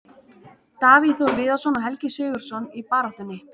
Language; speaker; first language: Icelandic; native; Icelandic